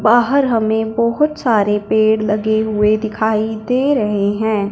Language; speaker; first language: Hindi; non-native, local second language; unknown